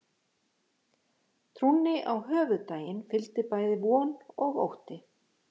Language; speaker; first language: Icelandic; native; Icelandic